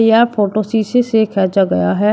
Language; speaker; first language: Hindi; native; Hindi